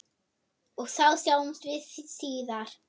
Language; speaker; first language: Icelandic; non-native, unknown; German